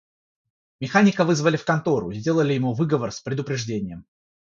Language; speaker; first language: Russian; non-native, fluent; Georgian